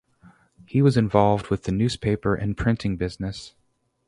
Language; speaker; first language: English; native; English